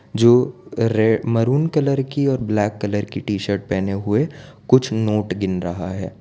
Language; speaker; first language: Hindi; non-native, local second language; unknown